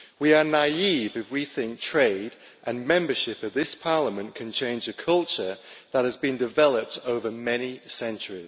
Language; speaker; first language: English; native; English